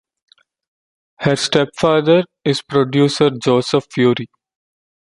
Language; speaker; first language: English; non-native, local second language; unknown